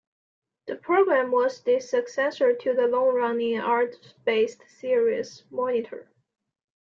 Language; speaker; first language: English; non-native, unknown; Chinese